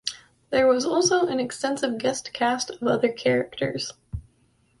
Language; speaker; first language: English; native; English